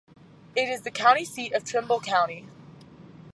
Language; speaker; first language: English; native; English